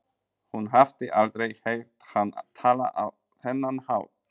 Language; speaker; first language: Icelandic; non-native, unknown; Polish